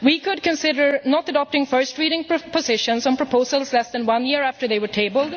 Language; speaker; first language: English; non-native, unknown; Swedish